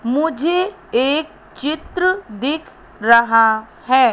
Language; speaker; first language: Hindi; native; Hindi